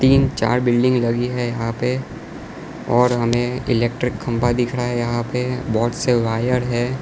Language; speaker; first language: Hindi; non-native, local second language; Gujarati